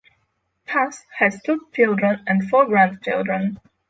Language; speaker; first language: English; non-native, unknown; Polish